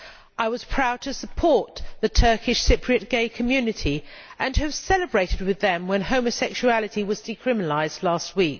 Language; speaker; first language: English; native; English